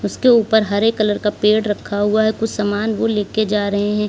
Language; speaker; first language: Hindi; native; Hindi